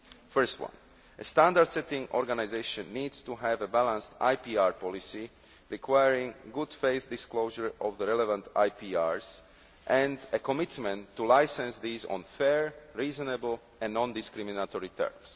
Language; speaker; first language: English; non-native, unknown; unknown